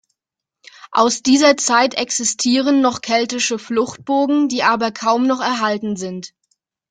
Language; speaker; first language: German; native; German